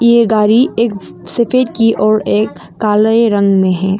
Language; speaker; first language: Hindi; non-native, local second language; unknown